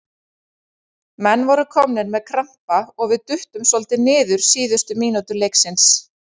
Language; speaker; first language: Icelandic; native; Icelandic